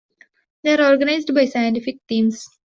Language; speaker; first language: English; non-native, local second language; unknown